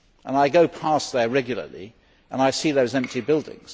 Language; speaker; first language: English; native; English